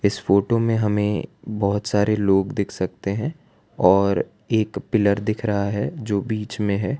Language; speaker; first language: Hindi; non-native, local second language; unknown